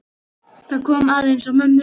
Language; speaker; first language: Icelandic; non-native, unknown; Filipino